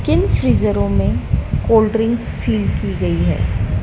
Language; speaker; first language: Hindi; native; Hindi